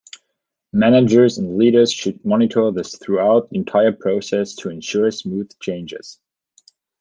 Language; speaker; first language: English; non-native, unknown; German